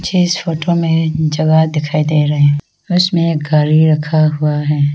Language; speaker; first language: Hindi; non-native, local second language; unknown